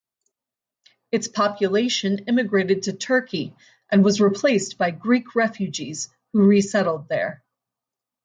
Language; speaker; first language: English; native; English